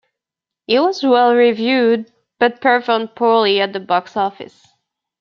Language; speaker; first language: English; native; English